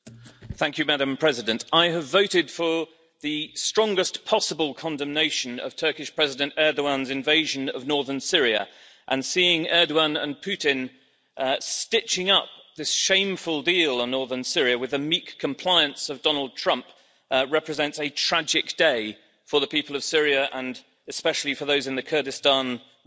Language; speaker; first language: English; native; English